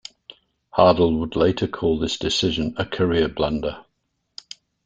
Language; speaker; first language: English; native; English